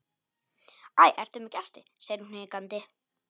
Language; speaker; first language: Icelandic; non-native, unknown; Polish